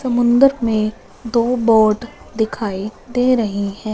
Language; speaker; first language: Hindi; non-native, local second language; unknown